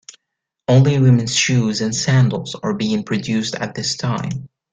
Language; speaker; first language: English; native; English